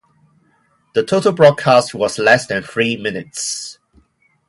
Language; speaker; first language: English; non-native, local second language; Cantonese